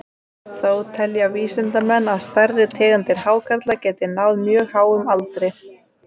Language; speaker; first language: Icelandic; native; Icelandic